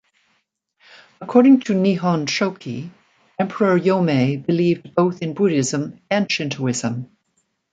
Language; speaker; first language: English; native; English